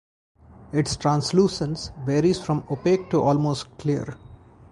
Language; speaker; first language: English; non-native, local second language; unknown